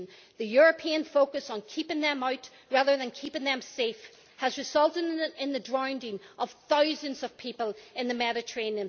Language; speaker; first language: English; native; English